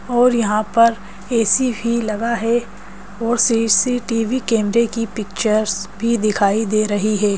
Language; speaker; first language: Hindi; native; Hindi